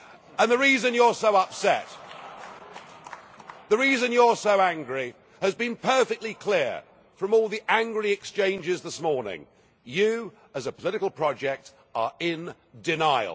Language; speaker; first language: English; native; English